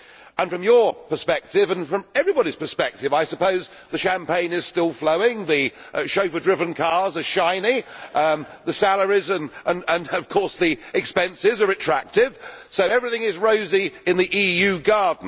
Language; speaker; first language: English; native; English